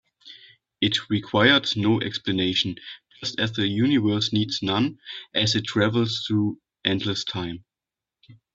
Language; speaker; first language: English; native; English